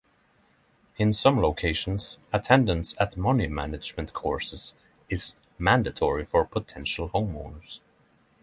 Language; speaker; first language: English; non-native, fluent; Norwegian